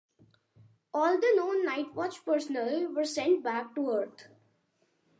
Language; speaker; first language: English; non-native, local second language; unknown